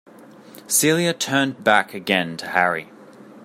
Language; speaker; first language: English; native; English